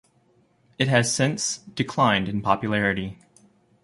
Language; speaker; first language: English; native; English